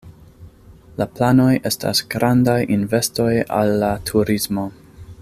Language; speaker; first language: Esperanto; non-native, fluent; English